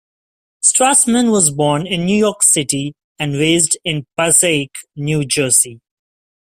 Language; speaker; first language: English; non-native, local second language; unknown